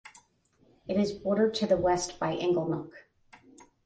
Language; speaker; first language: English; native; English